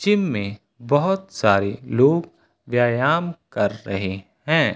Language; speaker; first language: Hindi; native; Hindi